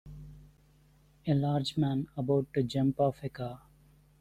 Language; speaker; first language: English; non-native, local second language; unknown